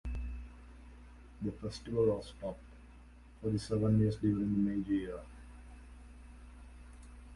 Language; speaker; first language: English; non-native, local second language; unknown